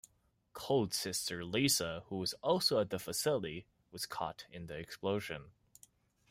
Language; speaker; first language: English; non-native, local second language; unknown